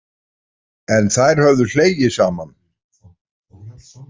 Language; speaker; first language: Icelandic; native; Icelandic